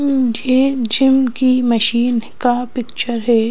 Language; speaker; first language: Hindi; native; Hindi